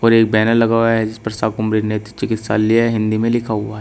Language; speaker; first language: Hindi; native; Hindi